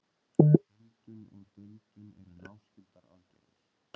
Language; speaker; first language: Icelandic; native; Icelandic